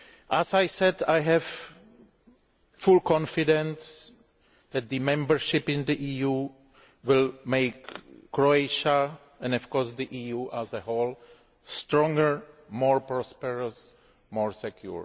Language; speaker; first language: English; non-native, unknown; Greek